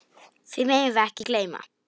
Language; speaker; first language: Icelandic; non-native, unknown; Polish